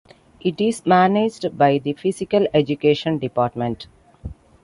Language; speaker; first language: English; non-native, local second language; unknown